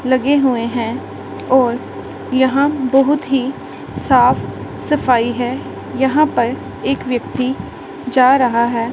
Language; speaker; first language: Hindi; non-native, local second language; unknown